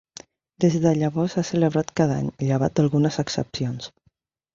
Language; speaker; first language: Catalan; non-native, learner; Spanish